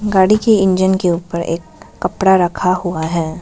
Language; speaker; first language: Hindi; non-native, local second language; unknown